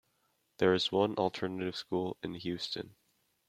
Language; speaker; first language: English; native; English